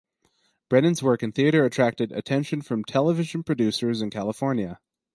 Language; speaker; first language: English; native; English